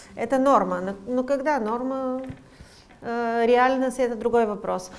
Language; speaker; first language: Russian; non-native, fluent; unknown